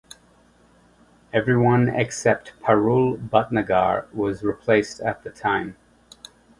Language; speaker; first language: English; native; English